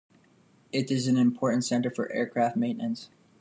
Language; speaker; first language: English; native; English